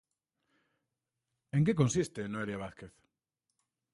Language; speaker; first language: Galician; native; Galician